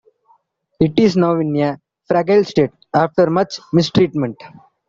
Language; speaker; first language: English; non-native, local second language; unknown